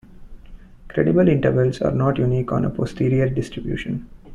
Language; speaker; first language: English; non-native, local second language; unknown